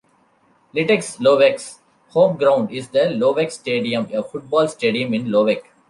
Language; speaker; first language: English; non-native, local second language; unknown